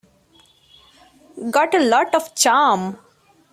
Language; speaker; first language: English; non-native, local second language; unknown